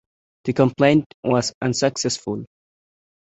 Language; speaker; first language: English; non-native, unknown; Bangla